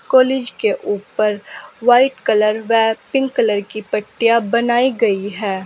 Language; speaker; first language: Hindi; native; Hindi